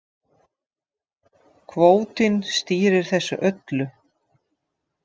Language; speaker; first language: Icelandic; non-native, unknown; Dutch